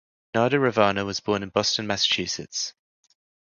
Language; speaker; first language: English; native; English